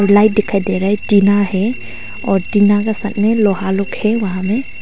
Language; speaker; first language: Hindi; non-native, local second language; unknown